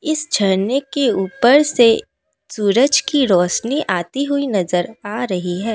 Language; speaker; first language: Hindi; non-native, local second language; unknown